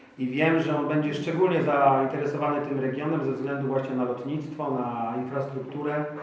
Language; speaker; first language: Polish; native; Polish